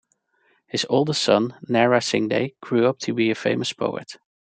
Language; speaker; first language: English; non-native, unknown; Dutch